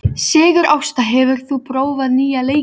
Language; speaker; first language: Icelandic; native; Icelandic